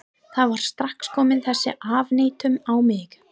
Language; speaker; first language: Icelandic; non-native, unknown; English